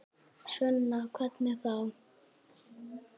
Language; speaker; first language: Icelandic; native; Icelandic